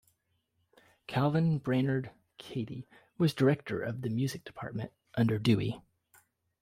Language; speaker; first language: English; native; English